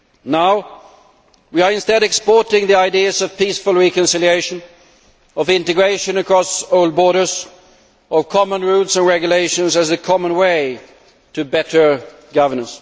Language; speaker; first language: English; non-native, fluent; Swedish